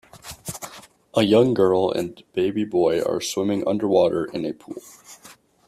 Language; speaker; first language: English; native; English